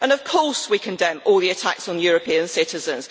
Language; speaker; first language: English; native; English